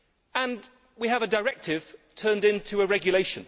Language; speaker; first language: English; native; English